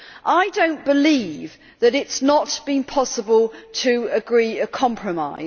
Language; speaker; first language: English; native; English